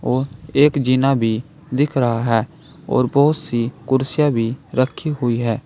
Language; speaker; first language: Hindi; native; Hindi